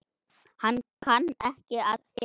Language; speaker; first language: Icelandic; native; Icelandic